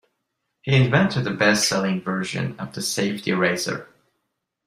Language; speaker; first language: English; non-native, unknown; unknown